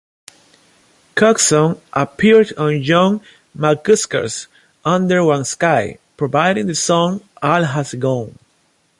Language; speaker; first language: English; non-native, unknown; Spanish